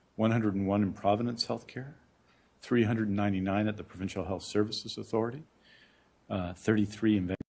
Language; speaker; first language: English; native; English